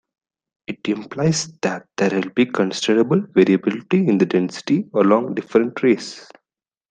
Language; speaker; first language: English; non-native, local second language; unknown